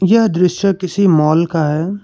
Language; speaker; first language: Hindi; non-native, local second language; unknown